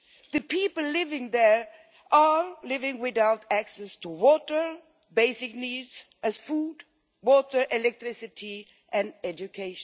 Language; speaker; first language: English; non-native, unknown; Swedish